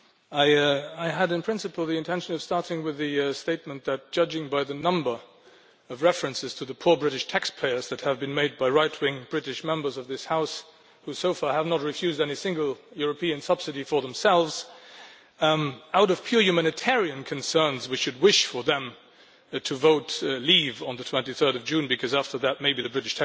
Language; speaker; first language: English; non-native, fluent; Luxembourgish